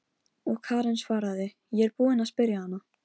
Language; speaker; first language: Icelandic; non-native, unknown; Polish